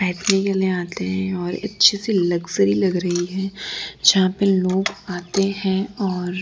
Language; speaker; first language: Hindi; non-native, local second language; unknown